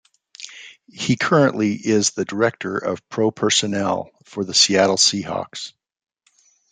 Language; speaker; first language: English; native; English